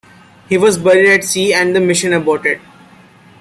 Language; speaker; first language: English; non-native, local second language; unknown